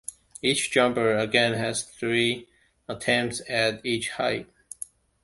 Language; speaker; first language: English; non-native, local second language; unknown